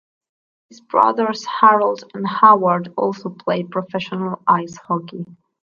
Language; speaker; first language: English; non-native, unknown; Spanish